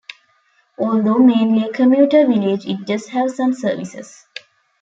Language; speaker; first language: English; non-native, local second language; Tamil